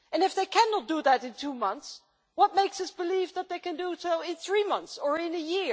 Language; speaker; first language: English; non-native, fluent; Dutch